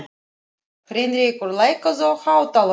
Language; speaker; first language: Icelandic; non-native, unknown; Russian